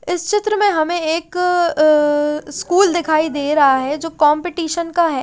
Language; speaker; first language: Hindi; native; Hindi